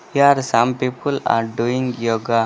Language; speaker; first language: English; non-native, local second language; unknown